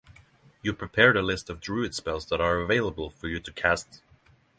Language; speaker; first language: English; non-native, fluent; Norwegian